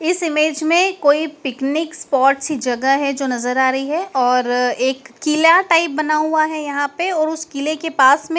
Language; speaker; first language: Hindi; native; Hindi